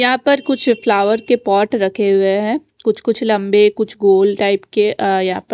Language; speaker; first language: Hindi; non-native, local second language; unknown